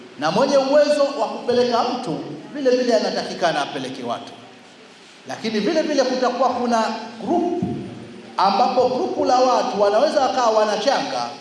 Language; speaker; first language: Swahili; native; Swahili